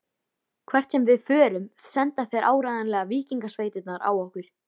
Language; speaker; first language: Icelandic; native; Icelandic